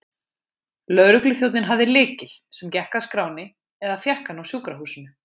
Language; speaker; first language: Icelandic; native; Icelandic